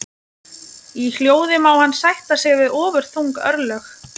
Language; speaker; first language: Icelandic; non-native, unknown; Lithuanian